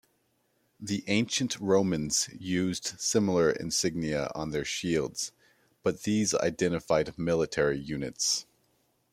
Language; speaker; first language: English; native; English